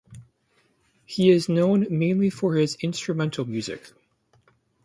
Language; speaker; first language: English; native; English